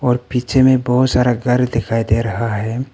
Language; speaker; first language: Hindi; non-native, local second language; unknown